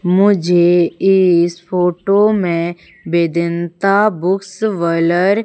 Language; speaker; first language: Hindi; native; Hindi